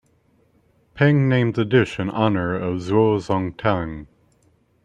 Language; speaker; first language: English; native; English